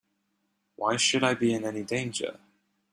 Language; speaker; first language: English; native; English